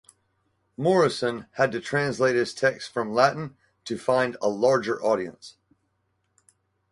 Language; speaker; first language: English; native; English